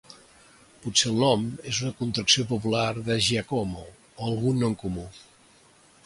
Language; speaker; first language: Catalan; native; Catalan